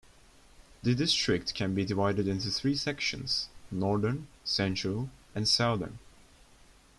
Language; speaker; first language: English; non-native, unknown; Turkish